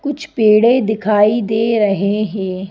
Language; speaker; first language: Hindi; native; Hindi